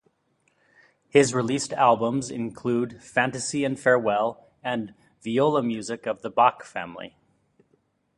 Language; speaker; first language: English; native; English